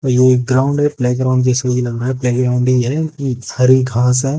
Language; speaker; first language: Hindi; native; Hindi